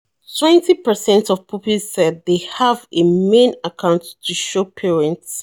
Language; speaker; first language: English; non-native, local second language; Yoruba